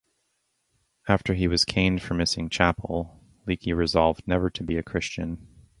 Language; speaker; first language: English; native; English